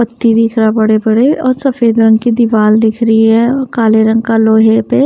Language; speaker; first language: Hindi; native; Hindi